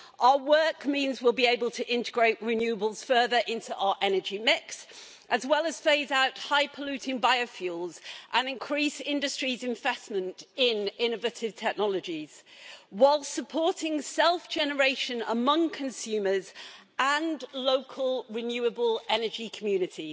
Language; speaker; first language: English; native; English